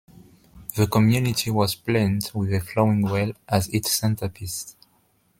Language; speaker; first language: English; non-native, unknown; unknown